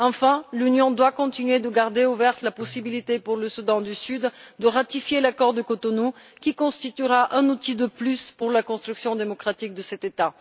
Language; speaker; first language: French; non-native, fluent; Bulgarian